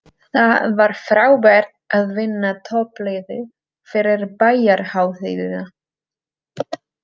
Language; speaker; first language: Icelandic; non-native, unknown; Czech